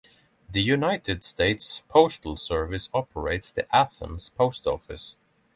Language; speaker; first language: English; non-native, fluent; Norwegian